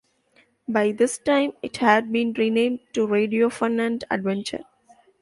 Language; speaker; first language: English; non-native, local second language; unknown